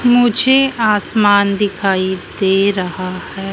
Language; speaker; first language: Hindi; native; Hindi